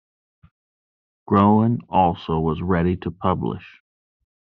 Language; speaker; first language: English; native; English